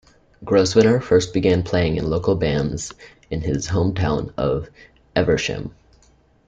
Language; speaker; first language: English; native; English